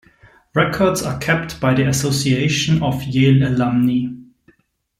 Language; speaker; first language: English; non-native, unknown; German